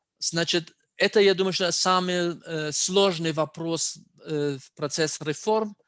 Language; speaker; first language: Russian; non-native, fluent; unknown